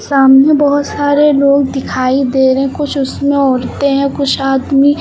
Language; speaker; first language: Hindi; native; Hindi